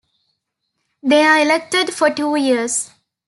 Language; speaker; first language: English; non-native, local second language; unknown